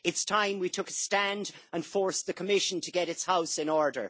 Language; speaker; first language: English; native; English